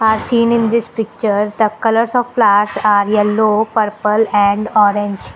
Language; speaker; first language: English; non-native, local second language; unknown